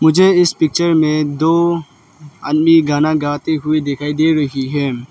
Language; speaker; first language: Hindi; non-native, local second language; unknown